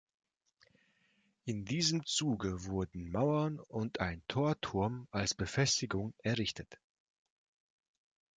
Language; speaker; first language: German; non-native, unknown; Russian